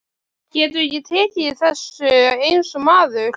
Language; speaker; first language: Icelandic; native; Icelandic